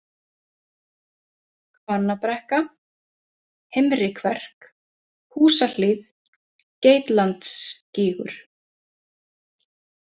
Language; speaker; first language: Icelandic; native; Icelandic